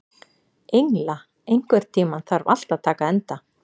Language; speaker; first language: Icelandic; native; Icelandic